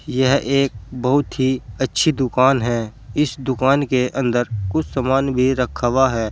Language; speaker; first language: Hindi; native; Hindi